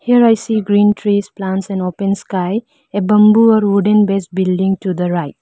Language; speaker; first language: English; non-native, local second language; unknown